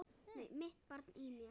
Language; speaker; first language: Icelandic; native; Icelandic